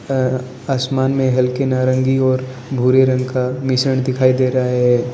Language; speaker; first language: Hindi; non-native, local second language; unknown